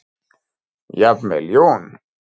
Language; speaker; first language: Icelandic; native; Icelandic